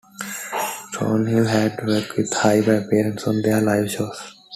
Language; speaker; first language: English; non-native, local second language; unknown